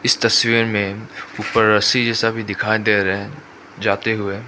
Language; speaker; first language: Hindi; non-native, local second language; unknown